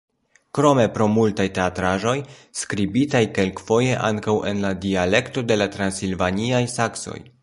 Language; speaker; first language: Esperanto; non-native, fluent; Polish